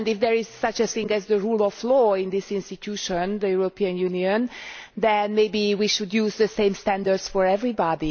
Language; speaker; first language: English; non-native, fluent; Hungarian